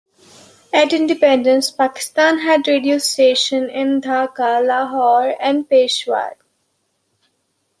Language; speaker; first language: English; non-native, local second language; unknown